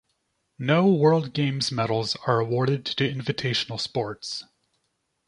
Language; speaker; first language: English; native; English